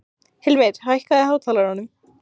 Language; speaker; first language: Icelandic; native; Icelandic